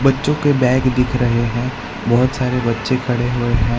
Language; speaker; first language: Hindi; non-native, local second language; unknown